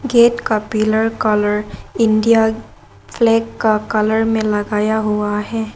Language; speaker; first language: Hindi; non-native, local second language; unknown